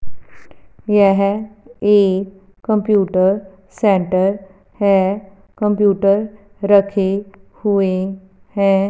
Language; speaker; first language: Hindi; non-native, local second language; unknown